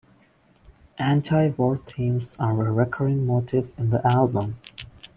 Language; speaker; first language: English; non-native, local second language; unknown